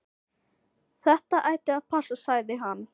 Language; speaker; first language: Icelandic; non-native, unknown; Filipino